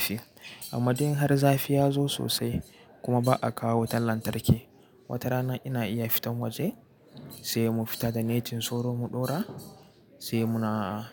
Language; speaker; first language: Hausa; native; Hausa